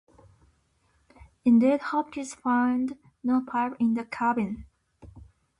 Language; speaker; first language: English; non-native, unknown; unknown